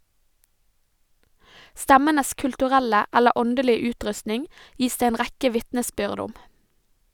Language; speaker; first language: Norwegian; native; Norwegian